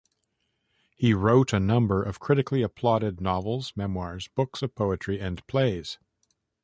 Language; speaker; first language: English; native; English